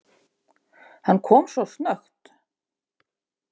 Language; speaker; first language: Icelandic; native; Icelandic